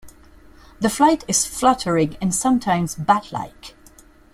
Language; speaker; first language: English; non-native, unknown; French